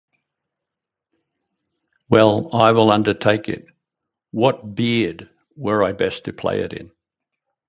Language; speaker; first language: English; native; English